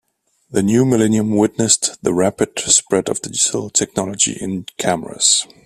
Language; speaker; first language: English; native; English